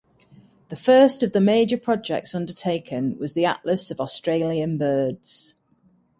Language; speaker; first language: English; native; English